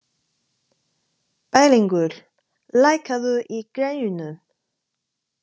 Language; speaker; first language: Icelandic; non-native, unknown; Chinese